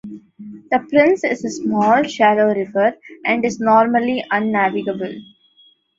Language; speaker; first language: English; non-native, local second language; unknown